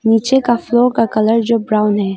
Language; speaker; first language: Hindi; non-native, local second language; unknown